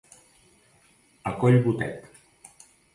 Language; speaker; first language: Catalan; native; Catalan